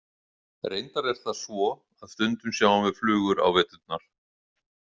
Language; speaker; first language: Icelandic; native; Icelandic